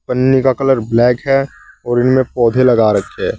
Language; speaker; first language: Hindi; native; Hindi